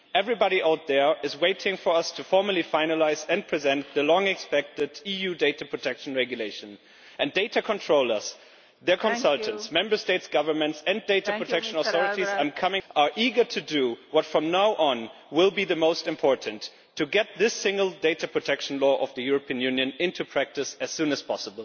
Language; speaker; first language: English; non-native, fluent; German